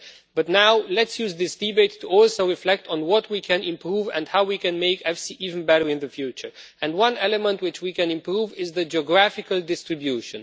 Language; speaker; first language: English; non-native, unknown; Romanian